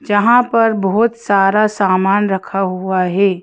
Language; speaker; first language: Hindi; native; Hindi